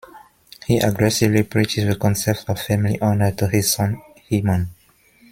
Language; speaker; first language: English; non-native, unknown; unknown